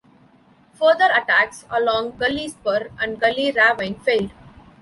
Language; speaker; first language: English; non-native, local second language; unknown